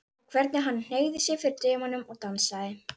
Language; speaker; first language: Icelandic; native; Icelandic